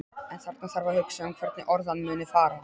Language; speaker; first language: Icelandic; non-native, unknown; Polish